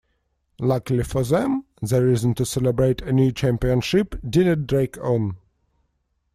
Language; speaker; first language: English; non-native, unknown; Russian